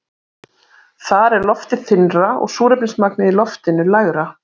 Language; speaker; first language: Icelandic; native; Icelandic